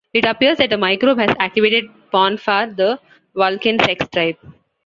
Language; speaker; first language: English; non-native, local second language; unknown